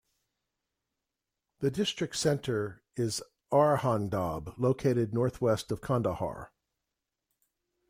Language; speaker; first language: English; native; English